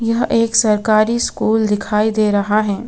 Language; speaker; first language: Hindi; non-native, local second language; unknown